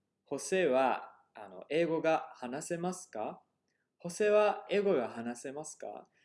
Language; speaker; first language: Japanese; non-native, fluent; English